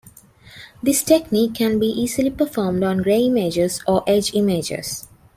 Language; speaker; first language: English; non-native, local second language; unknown